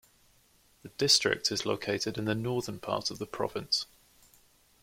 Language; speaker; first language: English; native; English